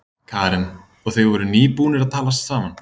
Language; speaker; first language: Icelandic; native; Icelandic